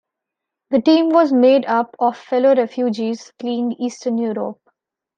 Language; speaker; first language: English; non-native, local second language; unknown